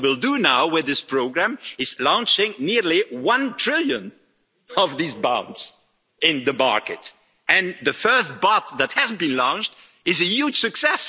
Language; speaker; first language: English; non-native, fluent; Dutch